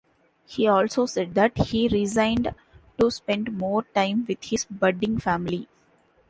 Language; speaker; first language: English; non-native, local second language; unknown